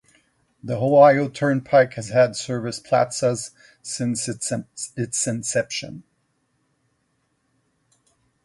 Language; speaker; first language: English; non-native, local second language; French